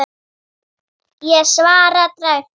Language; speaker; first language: Icelandic; native; Icelandic